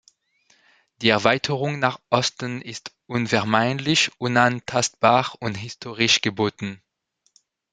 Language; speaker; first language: German; non-native, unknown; French